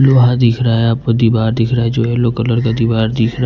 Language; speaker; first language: Hindi; non-native, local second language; Bhojpuri